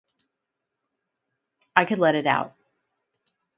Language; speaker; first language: English; native; English